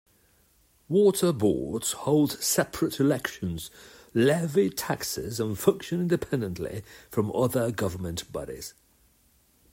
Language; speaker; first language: English; non-native, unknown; Catalan